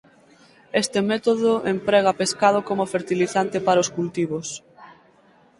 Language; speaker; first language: Galician; native; Galician